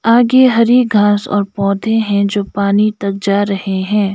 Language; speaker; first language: Hindi; non-native, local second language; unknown